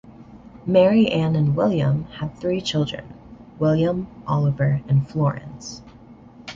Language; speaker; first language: English; native; English